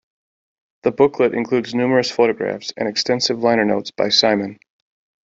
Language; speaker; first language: English; native; English